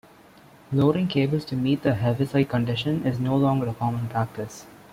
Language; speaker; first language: English; non-native, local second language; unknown